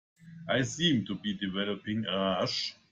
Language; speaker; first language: English; non-native, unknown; German